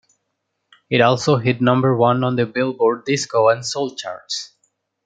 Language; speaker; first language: English; non-native, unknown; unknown